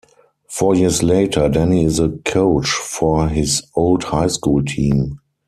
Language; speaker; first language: English; non-native, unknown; German